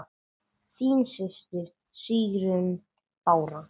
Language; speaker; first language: Icelandic; non-native, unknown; English